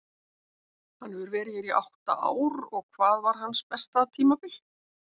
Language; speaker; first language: Icelandic; native; Icelandic